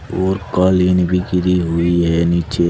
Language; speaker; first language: Hindi; native; Hindi